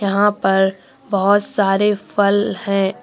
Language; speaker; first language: Hindi; native; Hindi